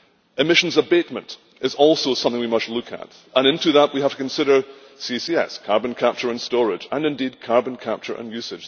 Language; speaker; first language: English; native; English